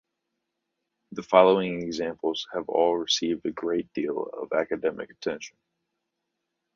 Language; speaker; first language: English; native; English